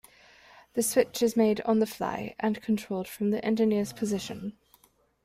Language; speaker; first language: English; native; English